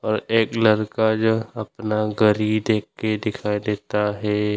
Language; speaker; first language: Hindi; non-native, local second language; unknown